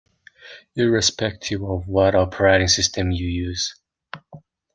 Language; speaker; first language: English; non-native, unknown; Mongolian